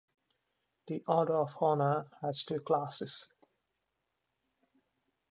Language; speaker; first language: English; non-native, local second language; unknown